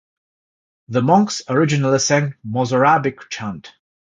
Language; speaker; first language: English; non-native, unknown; Georgian